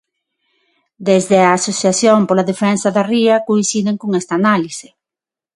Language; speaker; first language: Galician; non-native, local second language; Spanish